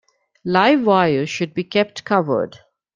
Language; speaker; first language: English; non-native, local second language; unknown